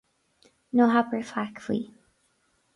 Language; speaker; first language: Irish; non-native, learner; English